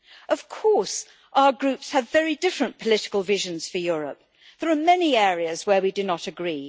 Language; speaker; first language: English; native; English